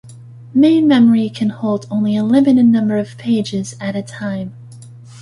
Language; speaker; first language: English; native; English